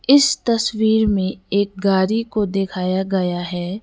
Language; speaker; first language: Hindi; non-native, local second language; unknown